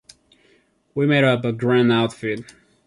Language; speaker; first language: English; non-native, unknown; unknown